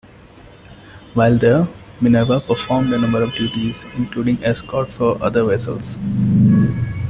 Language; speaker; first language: English; non-native, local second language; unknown